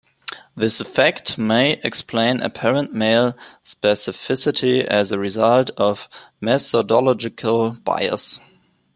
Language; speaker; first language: English; non-native, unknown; German